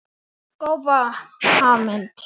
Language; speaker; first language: Icelandic; native; Icelandic